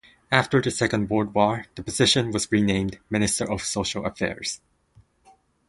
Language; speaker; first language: English; non-native, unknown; Japanese